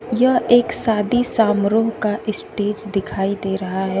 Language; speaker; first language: Hindi; native; Hindi